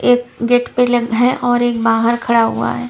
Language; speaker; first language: Hindi; non-native, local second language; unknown